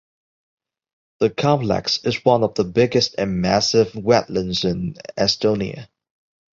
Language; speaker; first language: English; non-native, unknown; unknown